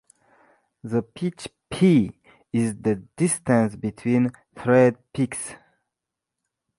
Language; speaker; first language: English; non-native, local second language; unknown